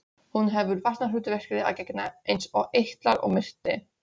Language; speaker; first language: Icelandic; non-native, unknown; Polish